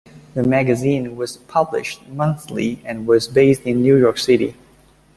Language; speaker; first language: English; native; English